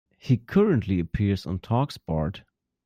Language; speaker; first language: English; non-native, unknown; German